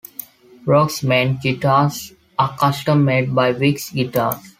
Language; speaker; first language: English; non-native, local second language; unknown